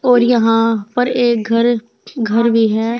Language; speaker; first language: Hindi; native; Hindi